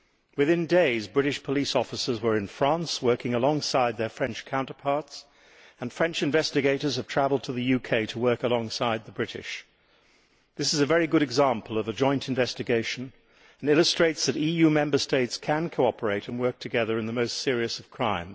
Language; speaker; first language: English; native; English